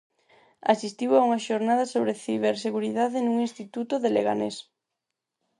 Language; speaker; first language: Galician; non-native, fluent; Spanish